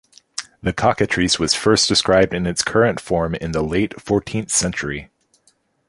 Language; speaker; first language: English; native; English